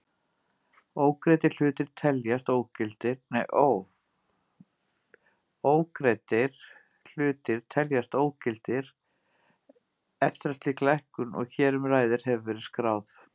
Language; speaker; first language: Icelandic; native; Icelandic